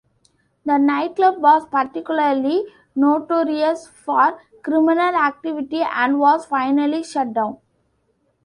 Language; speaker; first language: English; non-native, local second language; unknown